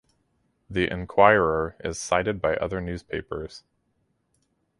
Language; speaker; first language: English; native; English